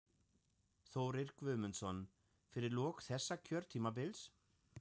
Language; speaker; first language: Icelandic; non-native, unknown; German